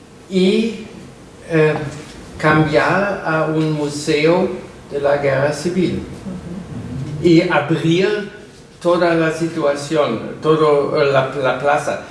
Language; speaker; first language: Spanish; non-native, fluent; German